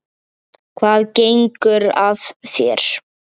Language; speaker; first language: Icelandic; native; Icelandic